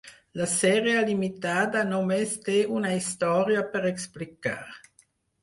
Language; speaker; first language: Catalan; non-native, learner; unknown